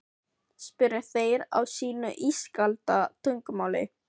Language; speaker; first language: Icelandic; non-native, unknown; Filipino